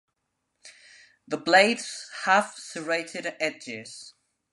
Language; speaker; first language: English; non-native, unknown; Spanish